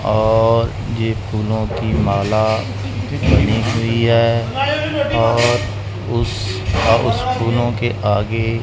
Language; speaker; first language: Hindi; non-native, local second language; Punjabi